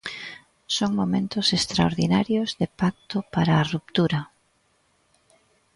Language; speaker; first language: Galician; native; Galician